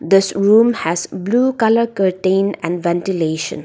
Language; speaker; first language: English; non-native, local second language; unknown